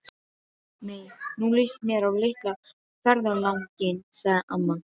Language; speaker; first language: Icelandic; non-native, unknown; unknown